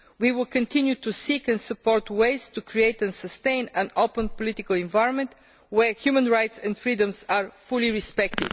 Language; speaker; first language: English; non-native, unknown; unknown